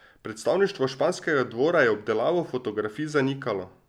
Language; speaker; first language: Slovenian; native; Slovenian